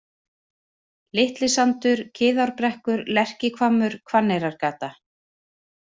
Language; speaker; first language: Icelandic; native; Icelandic